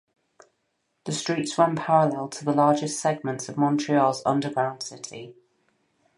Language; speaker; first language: English; native; English